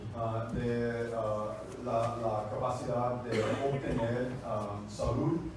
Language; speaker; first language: Spanish; non-native, fluent; English